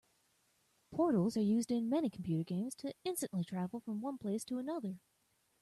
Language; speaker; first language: English; native; English